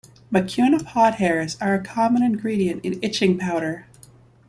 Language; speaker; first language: English; native; English